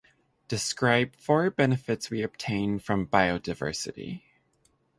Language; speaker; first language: English; native; English